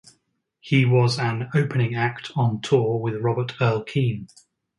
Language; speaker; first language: English; native; English